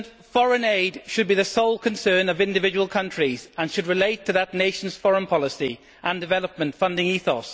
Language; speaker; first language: English; native; English